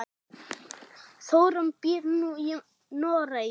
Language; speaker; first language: Icelandic; non-native, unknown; German